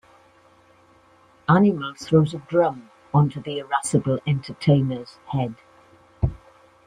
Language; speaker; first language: English; native; English